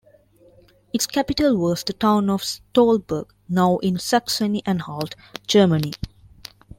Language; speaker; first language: English; non-native, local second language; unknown